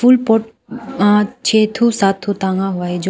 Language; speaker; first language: Hindi; non-native, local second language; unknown